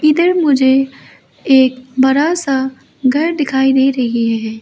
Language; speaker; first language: Hindi; early bilingual, other home language; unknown